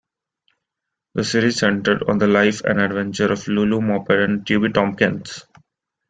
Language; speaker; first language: English; non-native, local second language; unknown